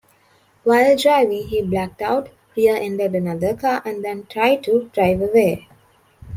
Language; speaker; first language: English; non-native, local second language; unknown